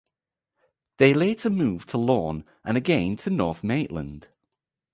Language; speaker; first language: English; native; English